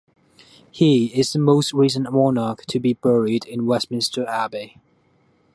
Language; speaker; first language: English; non-native, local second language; Cantonese